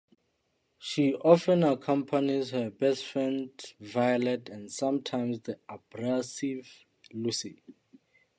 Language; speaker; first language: English; non-native, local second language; Southern Sotho